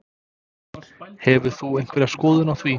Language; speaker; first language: Icelandic; non-native, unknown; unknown